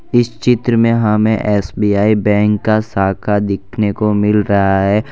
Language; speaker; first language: Hindi; non-native, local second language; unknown